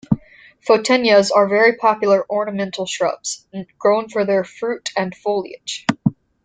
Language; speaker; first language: English; native; English